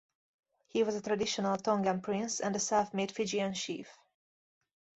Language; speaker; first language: English; native; English